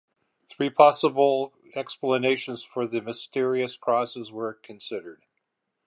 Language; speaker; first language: English; native; English